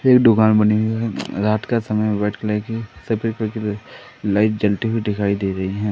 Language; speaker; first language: Hindi; native; Hindi